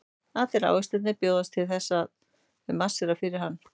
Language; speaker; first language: Icelandic; native; Icelandic